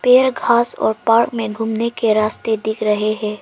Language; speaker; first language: Hindi; early bilingual, other home language; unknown